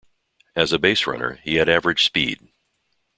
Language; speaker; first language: English; native; English